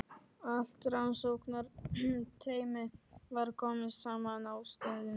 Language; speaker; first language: Icelandic; non-native, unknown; Polish